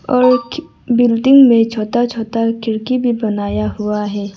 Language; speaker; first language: Hindi; non-native, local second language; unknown